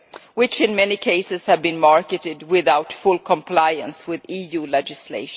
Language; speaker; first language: English; non-native, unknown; Swedish